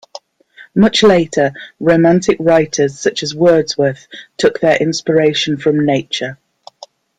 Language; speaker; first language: English; native; English